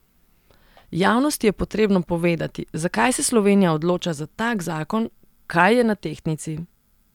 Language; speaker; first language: Slovenian; non-native, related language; Serbian